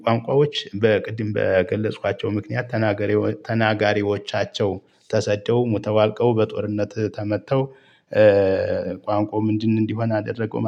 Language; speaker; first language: Amharic; native; Amharic